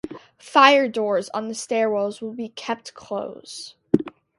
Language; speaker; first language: English; native; English